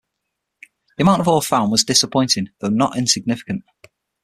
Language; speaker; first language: English; native; English